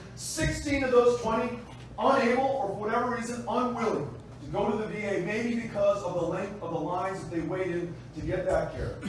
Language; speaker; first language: English; native; English